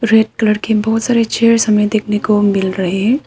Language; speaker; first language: Hindi; non-native, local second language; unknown